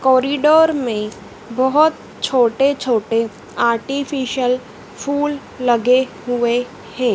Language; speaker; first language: Hindi; native; Hindi